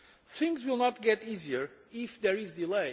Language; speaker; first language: English; non-native, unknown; Portuguese